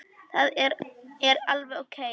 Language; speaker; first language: Icelandic; non-native, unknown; Polish